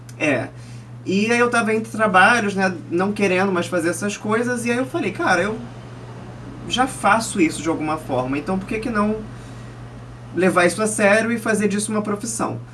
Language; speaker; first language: Portuguese; early bilingual, other home language; Chinese